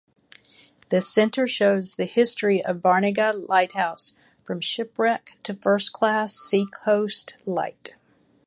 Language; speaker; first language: English; native; English